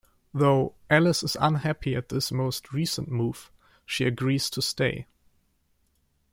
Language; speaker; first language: English; non-native, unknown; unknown